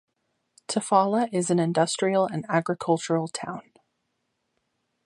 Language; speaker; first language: English; native; English